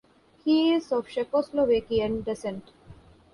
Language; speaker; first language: English; non-native, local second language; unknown